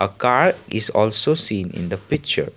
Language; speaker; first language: English; non-native, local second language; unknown